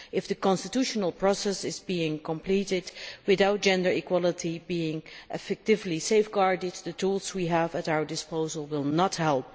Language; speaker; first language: English; non-native, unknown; Dutch